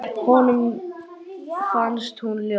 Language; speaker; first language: Icelandic; native; Icelandic